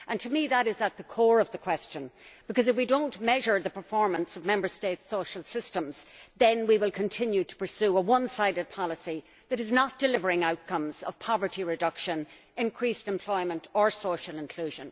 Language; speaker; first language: English; native; English